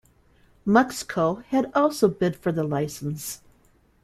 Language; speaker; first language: English; native; English